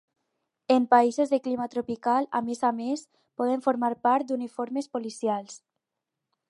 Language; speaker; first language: Catalan; non-native, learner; Spanish